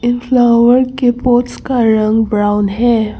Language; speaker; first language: Hindi; non-native, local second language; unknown